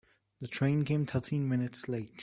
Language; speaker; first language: English; non-native, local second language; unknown